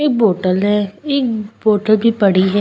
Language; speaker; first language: Hindi; native; Hindi